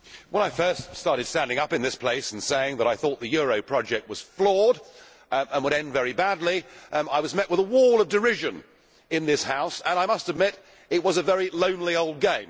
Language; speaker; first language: English; native; English